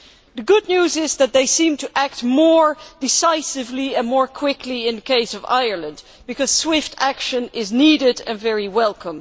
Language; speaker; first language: English; non-native, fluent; Dutch